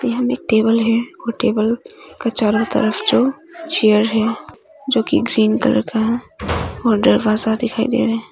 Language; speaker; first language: Hindi; non-native, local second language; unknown